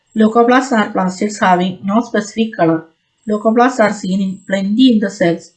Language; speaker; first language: English; non-native, local second language; Malayalam